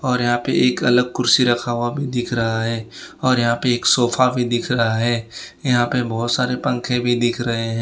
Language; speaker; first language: Hindi; non-native, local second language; Gujarati